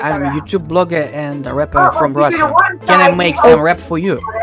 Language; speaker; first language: English; non-native, learner; Russian